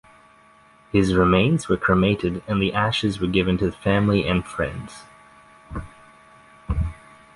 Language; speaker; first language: English; native; English